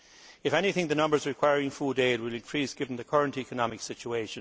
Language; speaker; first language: English; native; English